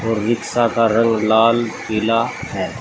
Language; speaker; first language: Hindi; native; Hindi